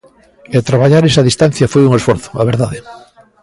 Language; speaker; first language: Galician; native; Galician